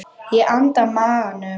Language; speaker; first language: Icelandic; non-native, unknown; Polish